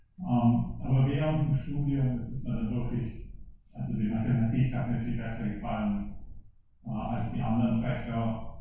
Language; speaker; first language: German; early bilingual, heritage; German